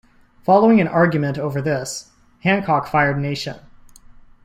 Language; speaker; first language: English; native; English